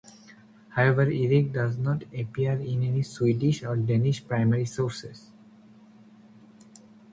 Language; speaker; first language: English; non-native, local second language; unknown